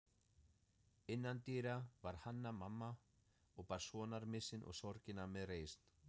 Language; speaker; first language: Icelandic; non-native, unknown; German